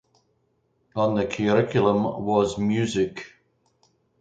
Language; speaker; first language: English; native; English